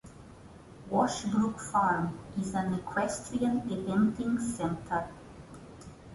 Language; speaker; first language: English; non-native, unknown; Portuguese